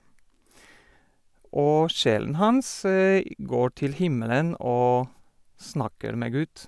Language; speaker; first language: Norwegian; non-native, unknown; Polish